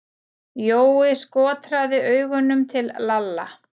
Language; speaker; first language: Icelandic; native; Icelandic